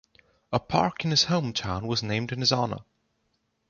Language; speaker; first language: English; non-native, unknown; German